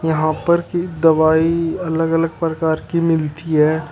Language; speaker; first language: Hindi; native; Hindi